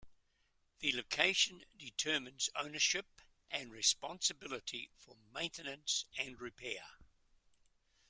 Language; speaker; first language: English; native; English